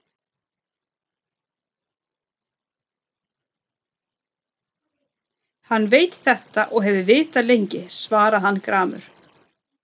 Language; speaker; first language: Icelandic; non-native, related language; Swedish